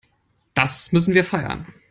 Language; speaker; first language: English; non-native, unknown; German